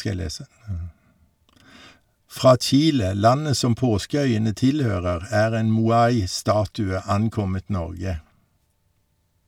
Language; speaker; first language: Norwegian; native; Norwegian